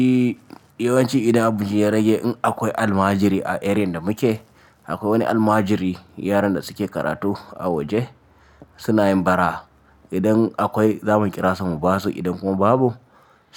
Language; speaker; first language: Hausa; native; Hausa